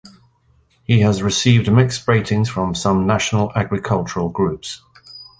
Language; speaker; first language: English; native; English